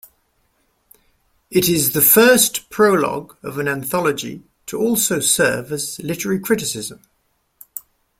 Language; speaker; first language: English; native; English